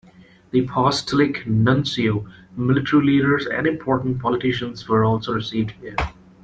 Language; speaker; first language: English; non-native, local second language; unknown